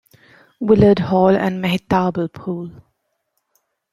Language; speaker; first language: English; native; English